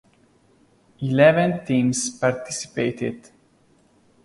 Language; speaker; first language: English; non-native, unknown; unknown